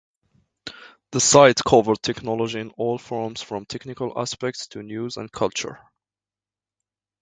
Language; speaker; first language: English; non-native, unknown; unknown